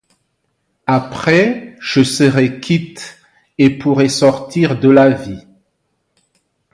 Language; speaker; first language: French; non-native, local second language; Malagasy